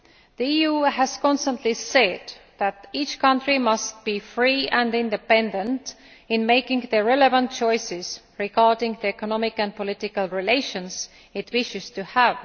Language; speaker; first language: English; non-native, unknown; Estonian